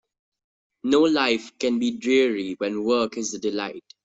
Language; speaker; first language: English; non-native, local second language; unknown